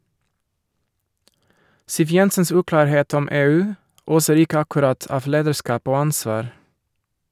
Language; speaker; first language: Norwegian; non-native, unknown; Portuguese